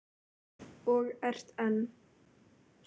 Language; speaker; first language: Icelandic; native; Icelandic